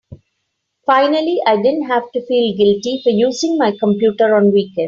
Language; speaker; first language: English; non-native, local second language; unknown